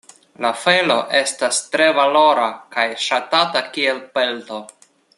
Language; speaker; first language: Esperanto; non-native, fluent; Russian